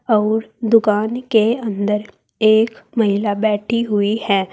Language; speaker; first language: Hindi; native; Hindi